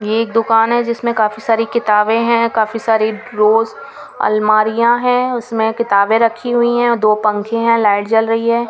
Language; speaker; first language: Hindi; non-native, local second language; Punjabi